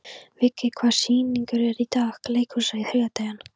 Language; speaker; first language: Icelandic; non-native, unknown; Polish